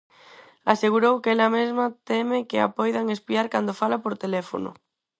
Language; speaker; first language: Galician; non-native, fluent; Spanish